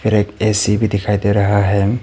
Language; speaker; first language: Hindi; non-native, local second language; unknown